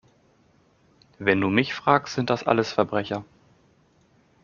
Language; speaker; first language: German; native; German